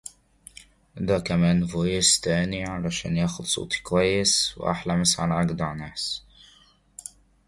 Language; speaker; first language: English; non-native, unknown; Arabic